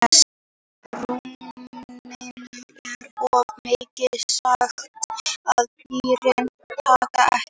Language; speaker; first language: Icelandic; native; Icelandic